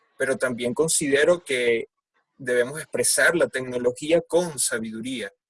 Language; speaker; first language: Spanish; native; Spanish